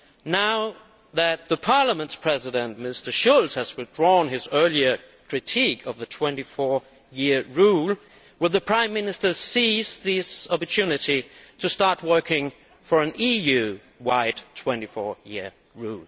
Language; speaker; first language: English; non-native, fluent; Danish